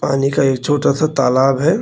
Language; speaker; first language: Hindi; native; Hindi